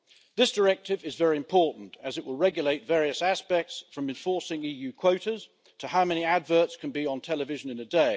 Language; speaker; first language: English; native; English